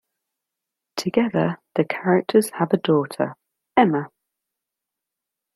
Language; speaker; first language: English; native; English